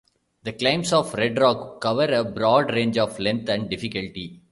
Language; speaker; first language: English; non-native, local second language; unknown